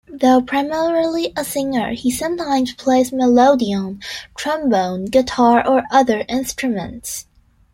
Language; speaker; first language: English; non-native, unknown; Chinese